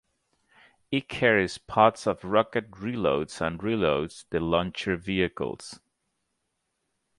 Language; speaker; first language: English; native; English